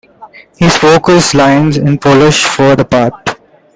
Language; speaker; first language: English; non-native, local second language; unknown